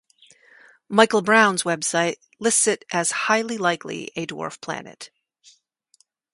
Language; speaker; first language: English; native; English